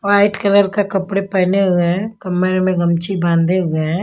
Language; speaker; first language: Hindi; non-native, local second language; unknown